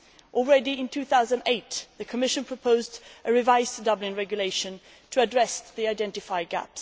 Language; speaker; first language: English; non-native, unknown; Swedish